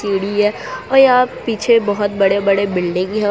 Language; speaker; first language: Hindi; non-native, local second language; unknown